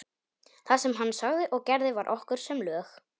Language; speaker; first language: Icelandic; non-native, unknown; Polish